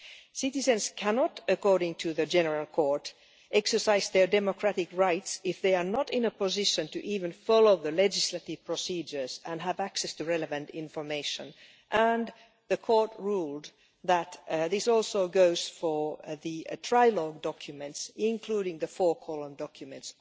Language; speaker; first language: English; non-native, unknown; Finnish